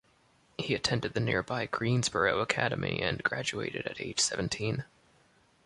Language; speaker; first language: English; native; English